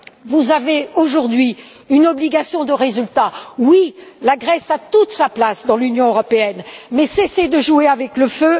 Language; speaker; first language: French; native; French